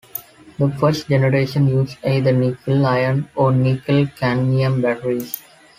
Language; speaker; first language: English; non-native, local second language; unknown